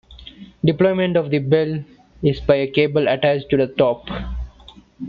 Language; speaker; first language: English; non-native, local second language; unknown